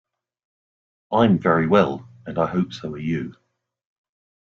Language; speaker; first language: English; native; English